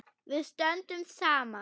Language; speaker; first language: Icelandic; non-native, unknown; German